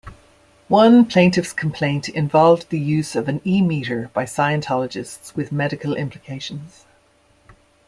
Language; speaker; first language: English; native; English